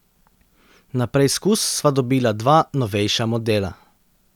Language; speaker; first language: Slovenian; native; Slovenian